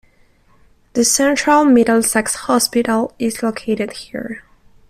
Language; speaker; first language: English; non-native, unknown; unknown